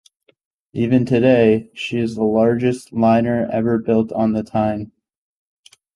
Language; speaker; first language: English; native; English